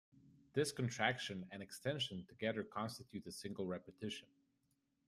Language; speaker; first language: English; native; English